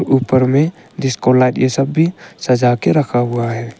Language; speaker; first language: Hindi; non-native, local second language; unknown